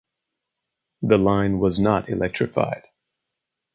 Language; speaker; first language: English; native; English